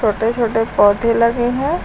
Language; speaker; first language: Hindi; native; Hindi